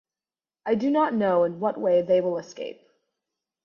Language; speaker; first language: English; native; English